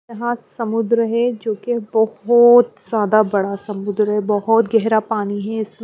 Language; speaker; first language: Hindi; non-native, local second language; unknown